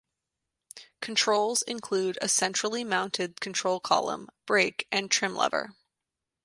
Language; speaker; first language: English; native; English